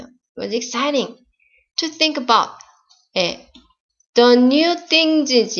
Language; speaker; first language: English; non-native, fluent; Korean